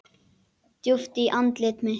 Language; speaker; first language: Icelandic; native; Icelandic